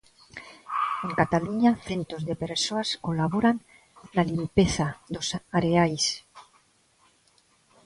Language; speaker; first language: Galician; non-native, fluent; Spanish